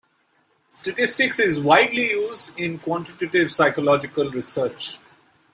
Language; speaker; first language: English; non-native, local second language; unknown